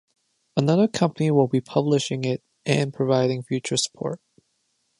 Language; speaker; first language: English; non-native, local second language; Cantonese